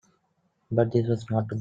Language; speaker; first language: English; non-native, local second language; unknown